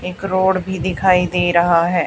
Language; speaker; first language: Hindi; native; Hindi